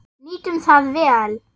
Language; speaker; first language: Icelandic; non-native, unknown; German